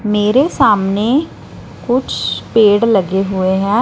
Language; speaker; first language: Hindi; non-native, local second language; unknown